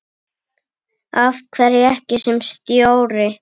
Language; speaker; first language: Icelandic; native; Icelandic